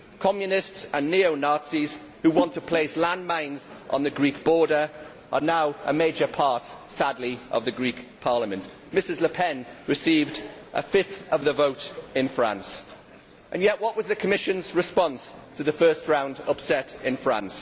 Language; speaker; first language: English; native; English